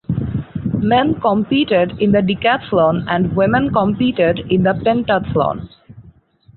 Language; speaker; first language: English; non-native, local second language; Bangla